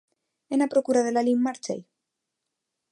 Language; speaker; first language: Galician; non-native, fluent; Spanish